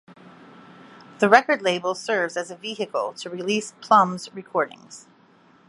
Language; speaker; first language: English; native; English